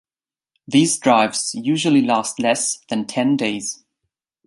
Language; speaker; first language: English; non-native, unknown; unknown